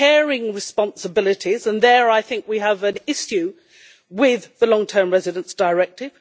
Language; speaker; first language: English; native; English